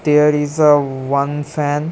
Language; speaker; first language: English; non-native, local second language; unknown